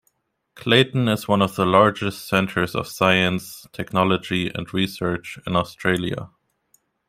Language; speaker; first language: English; non-native, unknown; German